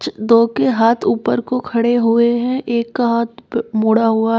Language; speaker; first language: Hindi; native; Hindi